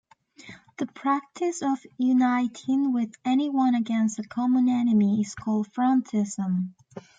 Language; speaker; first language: English; native; English